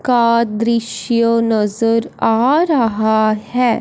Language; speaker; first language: Hindi; non-native, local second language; Punjabi